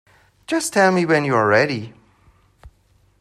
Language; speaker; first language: English; non-native, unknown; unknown